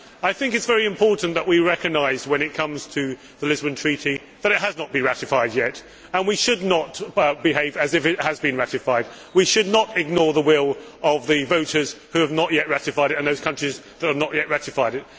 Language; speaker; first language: English; native; English